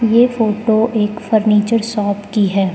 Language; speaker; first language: Hindi; non-native, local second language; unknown